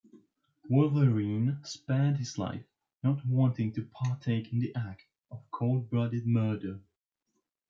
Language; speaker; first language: English; non-native, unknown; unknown